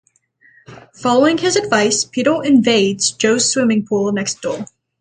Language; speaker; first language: English; native; English